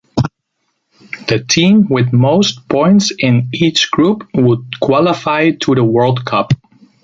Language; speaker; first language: English; native; English